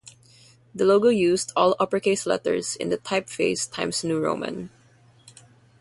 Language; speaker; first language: English; non-native, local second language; Filipino